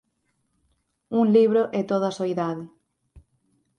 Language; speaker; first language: Galician; native; Galician